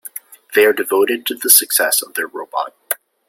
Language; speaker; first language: English; native; English